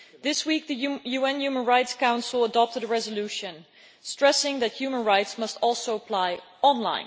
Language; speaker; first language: English; non-native, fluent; Dutch